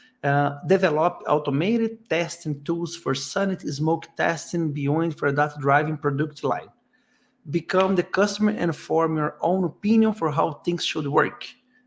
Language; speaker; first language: English; non-native, fluent; Portuguese